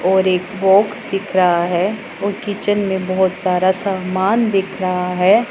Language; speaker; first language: Hindi; non-native, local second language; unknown